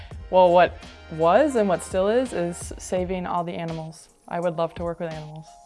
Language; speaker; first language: English; native; English